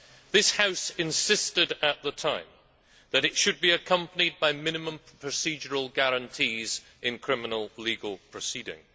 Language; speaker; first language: English; native; English